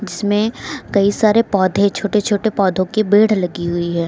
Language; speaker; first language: Hindi; native; Hindi